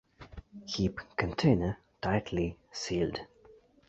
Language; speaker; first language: English; native; English